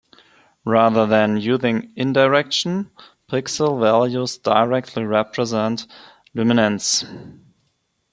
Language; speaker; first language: English; non-native, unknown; German